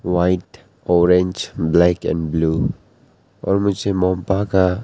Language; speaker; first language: Hindi; non-native, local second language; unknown